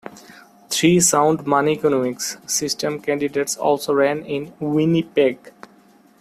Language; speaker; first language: English; non-native, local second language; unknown